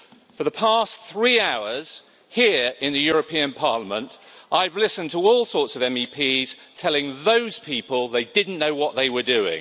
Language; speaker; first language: English; native; English